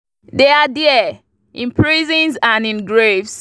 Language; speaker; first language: English; non-native, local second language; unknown